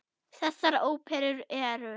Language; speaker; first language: Icelandic; non-native, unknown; German